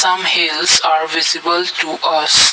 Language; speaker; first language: English; non-native, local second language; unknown